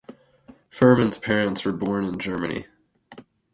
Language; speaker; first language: English; native; English